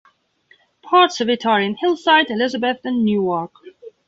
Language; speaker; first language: English; non-native, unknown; Belarusian